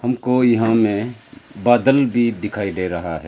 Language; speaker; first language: Hindi; non-native, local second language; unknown